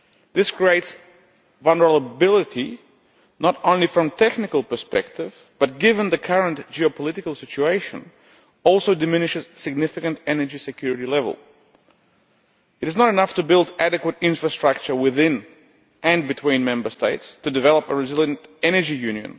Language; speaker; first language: English; non-native, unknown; Lithuanian